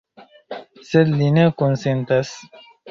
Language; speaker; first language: Esperanto; non-native, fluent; Chinese